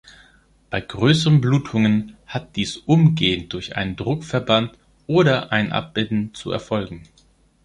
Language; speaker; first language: German; non-native, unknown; Greek